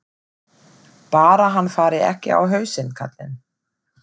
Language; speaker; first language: Icelandic; non-native, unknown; German